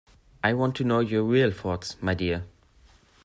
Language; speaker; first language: English; non-native, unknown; German